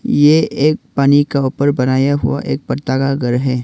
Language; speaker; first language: Hindi; non-native, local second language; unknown